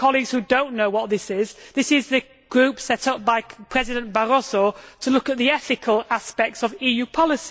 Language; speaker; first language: English; native; English